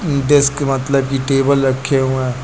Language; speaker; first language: Hindi; native; Hindi